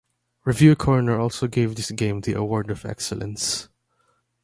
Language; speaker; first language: English; non-native, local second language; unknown